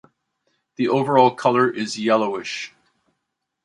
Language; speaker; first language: English; native; English